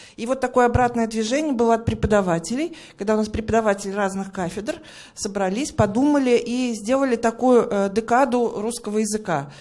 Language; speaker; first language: Russian; native; Russian